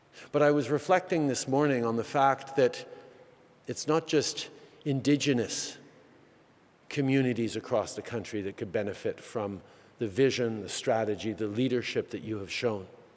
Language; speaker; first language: English; native; English